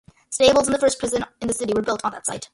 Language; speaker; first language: English; early bilingual, other home language; Malayalam